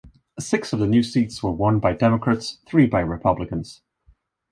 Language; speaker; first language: English; non-native, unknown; Swedish